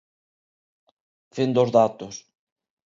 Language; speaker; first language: Galician; non-native, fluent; Spanish